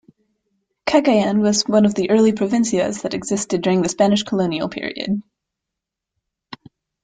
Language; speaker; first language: English; non-native, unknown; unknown